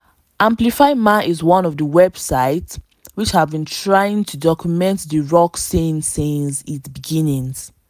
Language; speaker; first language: English; non-native, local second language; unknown